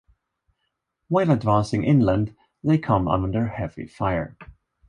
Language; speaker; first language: English; non-native, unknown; Swedish